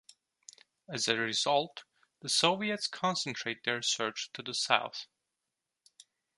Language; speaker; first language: English; non-native, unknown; Turkish